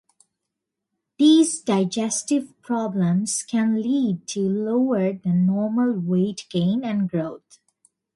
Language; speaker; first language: English; non-native, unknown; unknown